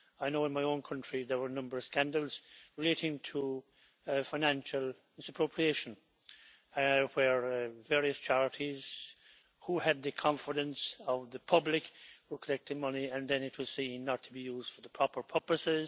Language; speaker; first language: English; native; English